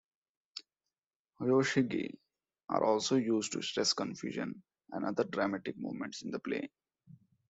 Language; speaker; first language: English; non-native, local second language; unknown